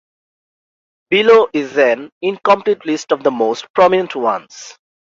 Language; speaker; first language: English; non-native, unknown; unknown